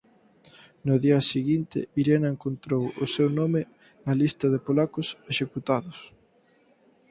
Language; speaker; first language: Galician; native; Galician